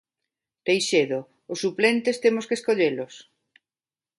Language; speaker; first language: Galician; non-native, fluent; Spanish